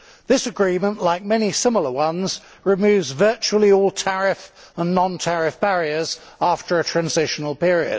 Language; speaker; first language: English; native; English